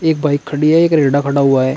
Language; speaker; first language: Hindi; native; Hindi